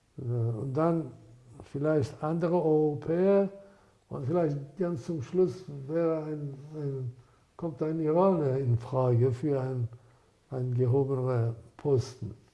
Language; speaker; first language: German; non-native, fluent; Persian